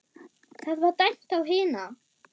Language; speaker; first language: Icelandic; non-native, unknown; German